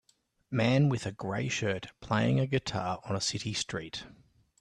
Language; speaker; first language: English; native; English